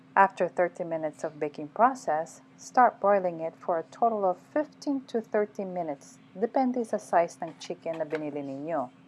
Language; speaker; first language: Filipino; non-native, local second language; Pampanga